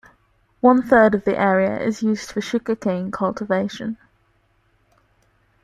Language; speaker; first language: English; native; English